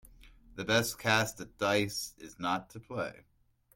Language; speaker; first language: English; native; English